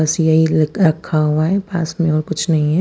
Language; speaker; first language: Hindi; non-native, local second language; Punjabi